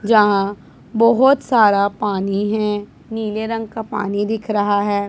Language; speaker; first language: Hindi; non-native, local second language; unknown